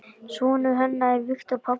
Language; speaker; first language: Icelandic; native; Icelandic